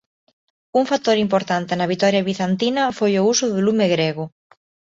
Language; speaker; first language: Galician; non-native, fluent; Spanish